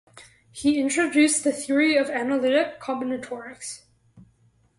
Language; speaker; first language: English; native; English